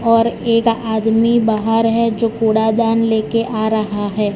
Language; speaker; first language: Hindi; non-native, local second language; Gujarati